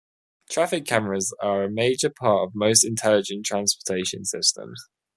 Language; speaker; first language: English; native; English